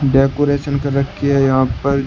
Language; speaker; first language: Hindi; native; Hindi